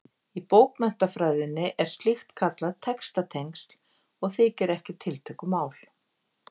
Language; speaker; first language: Icelandic; native; Icelandic